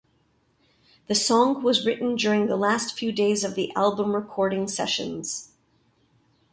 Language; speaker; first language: English; native; English